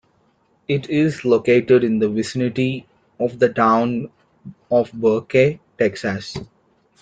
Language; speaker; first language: English; non-native, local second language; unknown